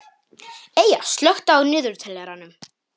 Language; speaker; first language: Icelandic; non-native, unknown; Polish